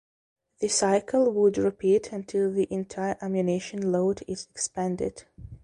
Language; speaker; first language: English; non-native, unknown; Belarusian